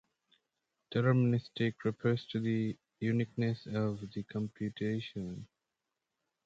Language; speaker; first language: English; native; English